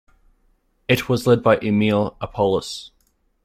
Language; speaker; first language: English; native; English